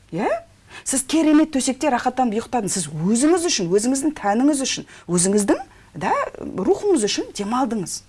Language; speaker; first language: Kazakh; non-native, local second language; Russian